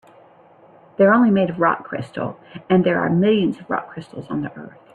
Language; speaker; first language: English; native; English